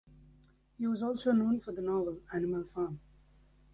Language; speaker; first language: English; native; English